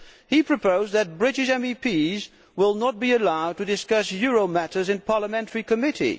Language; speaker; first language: English; non-native, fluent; Dutch